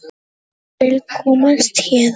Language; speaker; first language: Icelandic; non-native, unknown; Polish